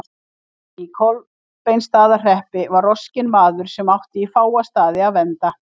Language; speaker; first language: Icelandic; native; Icelandic